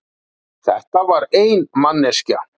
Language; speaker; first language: Icelandic; native; Icelandic